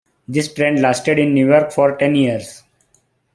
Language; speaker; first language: English; non-native, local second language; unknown